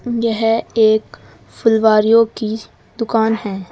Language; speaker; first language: Hindi; native; Hindi